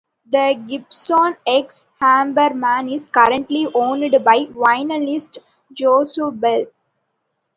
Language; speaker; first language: English; non-native, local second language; Tamil